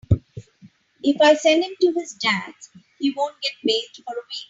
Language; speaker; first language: English; non-native, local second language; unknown